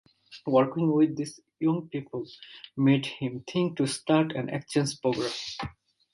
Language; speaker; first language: English; non-native, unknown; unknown